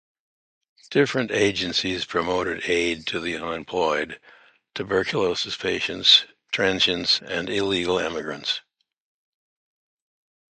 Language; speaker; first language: English; native; English